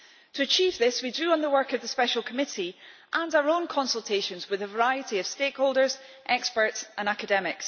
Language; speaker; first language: English; native; English